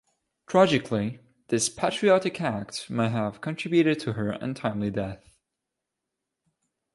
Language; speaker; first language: English; non-native, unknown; Italian